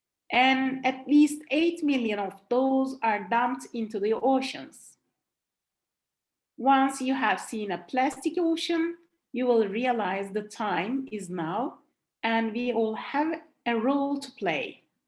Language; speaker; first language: English; non-native, fluent; Turkish